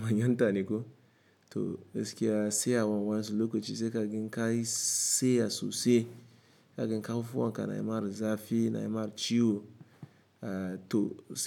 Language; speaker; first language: Hausa; non-native, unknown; Igbo